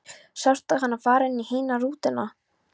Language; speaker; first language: Icelandic; non-native, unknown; Polish